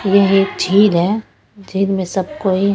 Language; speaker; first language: Hindi; non-native, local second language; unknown